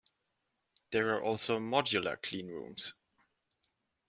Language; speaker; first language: English; non-native, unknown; German